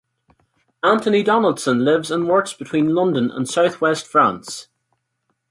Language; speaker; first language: English; native; English